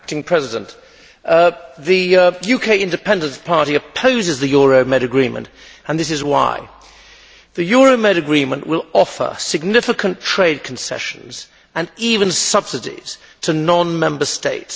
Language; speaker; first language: English; native; English